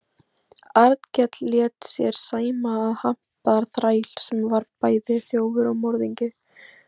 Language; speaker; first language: Icelandic; native; Icelandic